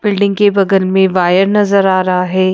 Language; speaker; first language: Hindi; native; Hindi